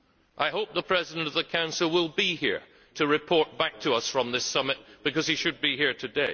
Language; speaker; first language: English; native; English